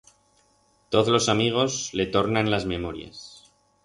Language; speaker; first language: Aragonese; non-native, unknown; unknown